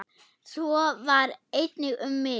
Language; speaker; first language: Icelandic; non-native, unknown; German